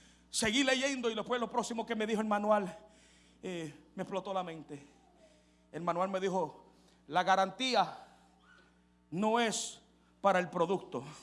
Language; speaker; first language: Spanish; early bilingual, heritage; Spanish